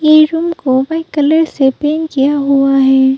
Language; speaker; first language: Hindi; non-native, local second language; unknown